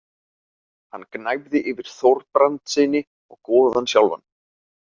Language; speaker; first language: Icelandic; native; Icelandic